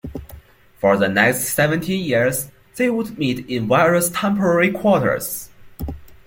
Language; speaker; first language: English; non-native, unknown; Chinese